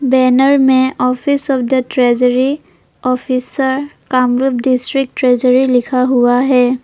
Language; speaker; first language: Hindi; non-native, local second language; Assamese